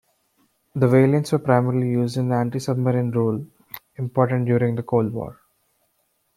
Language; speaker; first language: English; non-native, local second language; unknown